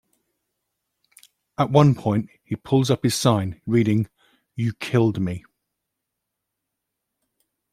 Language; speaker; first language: English; native; English